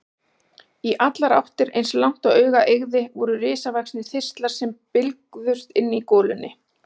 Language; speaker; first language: Icelandic; native; Icelandic